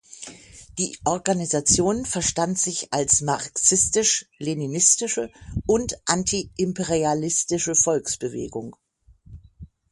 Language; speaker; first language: German; native; German